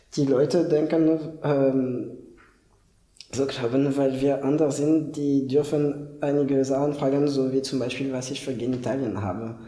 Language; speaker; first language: German; non-native, fluent; French